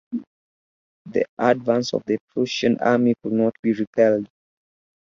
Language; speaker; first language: English; native; English